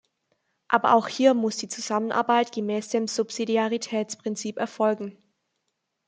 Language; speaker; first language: German; native; German